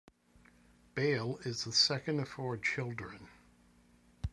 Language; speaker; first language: English; native; English